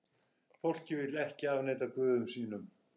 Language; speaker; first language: Icelandic; non-native, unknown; English